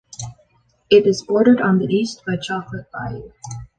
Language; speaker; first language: English; native; English